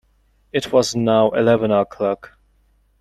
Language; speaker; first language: English; non-native, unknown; Mongolian